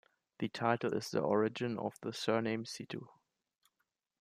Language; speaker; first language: English; non-native, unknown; German